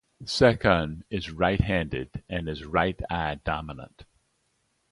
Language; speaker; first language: English; native; English